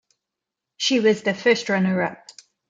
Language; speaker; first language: English; non-native, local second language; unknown